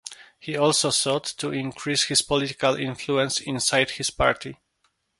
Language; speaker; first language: English; non-native, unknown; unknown